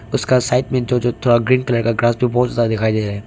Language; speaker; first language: Hindi; early bilingual, other home language; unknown